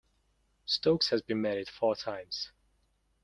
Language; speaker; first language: English; non-native, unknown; Mongolian